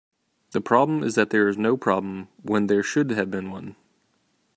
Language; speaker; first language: English; native; English